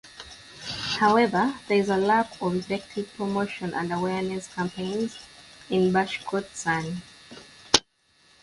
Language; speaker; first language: English; native; English